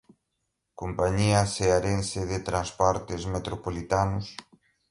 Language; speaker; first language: Portuguese; non-native, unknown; Galician